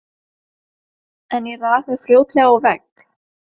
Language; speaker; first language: Icelandic; non-native, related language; Norwegian